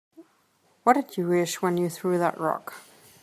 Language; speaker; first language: English; non-native, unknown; German